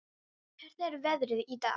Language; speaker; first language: Icelandic; non-native, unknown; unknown